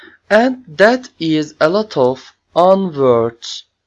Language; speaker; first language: English; non-native, fluent; Turkish